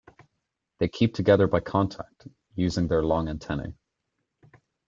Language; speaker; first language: English; native; English